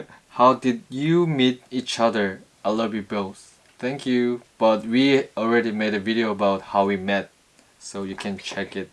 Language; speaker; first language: English; non-native, fluent; Korean